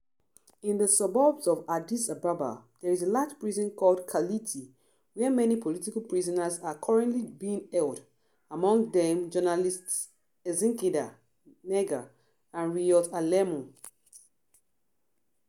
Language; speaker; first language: English; non-native, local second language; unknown